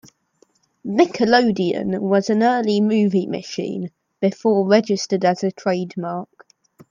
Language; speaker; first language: English; native; English